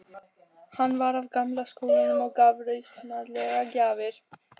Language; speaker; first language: Icelandic; non-native, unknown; Albanian